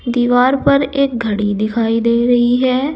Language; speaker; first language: Hindi; native; Hindi